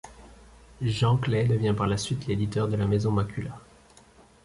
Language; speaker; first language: French; native; French